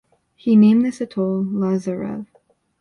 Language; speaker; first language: English; native; English